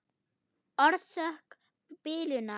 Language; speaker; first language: Icelandic; non-native, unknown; German